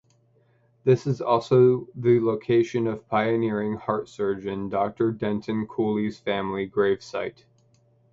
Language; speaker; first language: English; native; English